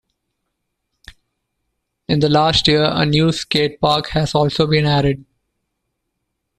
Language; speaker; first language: English; non-native, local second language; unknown